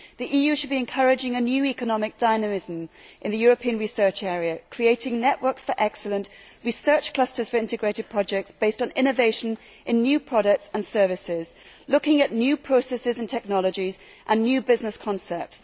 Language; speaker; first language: English; native; English